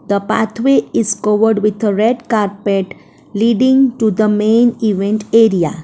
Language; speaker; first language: English; non-native, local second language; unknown